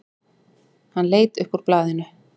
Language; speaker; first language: Icelandic; native; Icelandic